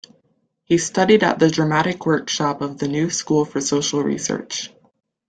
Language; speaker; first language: English; native; English